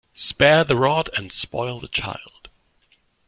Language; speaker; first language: English; non-native, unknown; German